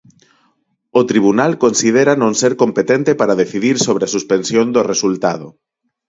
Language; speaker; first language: Galician; non-native, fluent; Spanish